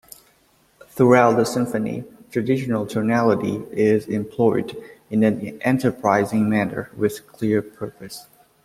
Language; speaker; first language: English; native; English